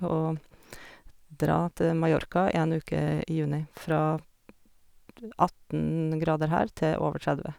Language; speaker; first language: Norwegian; native; Norwegian